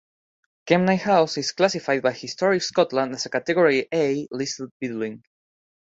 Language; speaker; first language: English; non-native, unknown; Spanish